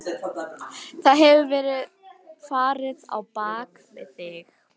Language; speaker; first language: Icelandic; native; Icelandic